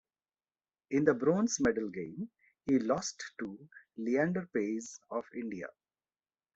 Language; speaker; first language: English; non-native, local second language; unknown